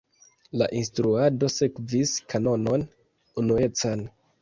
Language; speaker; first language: Esperanto; non-native, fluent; Kinyarwanda